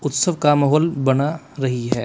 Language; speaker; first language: Hindi; non-native, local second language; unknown